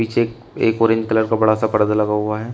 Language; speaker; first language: Hindi; native; Hindi